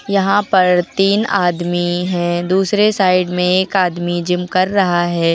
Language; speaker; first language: Hindi; native; Hindi